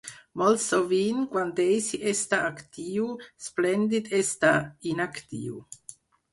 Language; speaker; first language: Catalan; non-native, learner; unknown